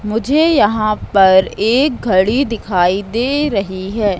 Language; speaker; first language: Hindi; native; Hindi